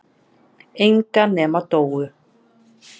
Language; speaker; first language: Icelandic; native; Icelandic